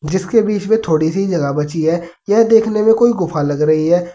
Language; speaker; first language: Hindi; native; Hindi